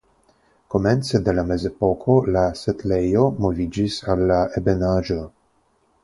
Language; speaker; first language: Esperanto; non-native, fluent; Russian